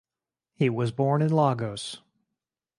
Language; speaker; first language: English; native; English